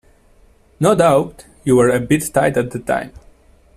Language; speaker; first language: English; non-native, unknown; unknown